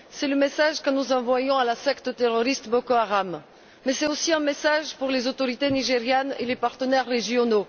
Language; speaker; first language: French; non-native, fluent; Bulgarian